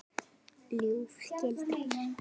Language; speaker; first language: Icelandic; native; Icelandic